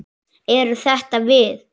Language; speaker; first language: Icelandic; native; Icelandic